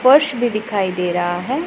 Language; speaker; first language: Hindi; non-native, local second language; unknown